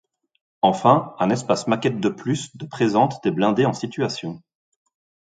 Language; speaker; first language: French; native; French